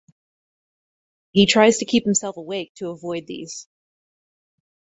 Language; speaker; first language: English; native; English